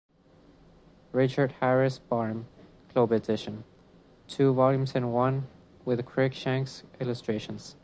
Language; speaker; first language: English; non-native, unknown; Spanish